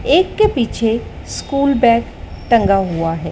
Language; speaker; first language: Hindi; native; Hindi